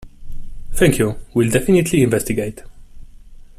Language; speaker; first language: English; non-native, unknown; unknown